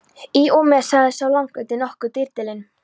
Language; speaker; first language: Icelandic; non-native, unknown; Polish